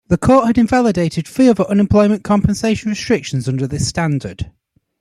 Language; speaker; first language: English; native; English